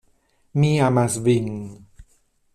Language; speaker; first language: Esperanto; non-native, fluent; Spanish